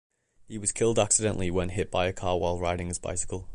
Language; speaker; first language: English; native; English